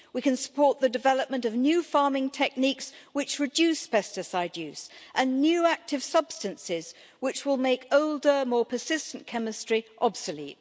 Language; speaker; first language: English; native; English